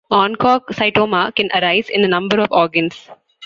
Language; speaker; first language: English; non-native, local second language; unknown